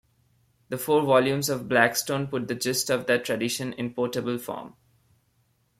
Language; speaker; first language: English; non-native, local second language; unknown